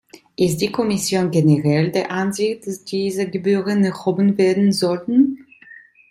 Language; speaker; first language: German; non-native, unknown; Italian